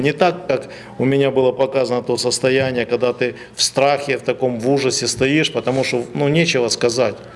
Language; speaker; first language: Russian; non-native, local second language; Ukrainian